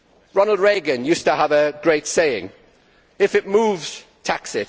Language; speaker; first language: English; native; English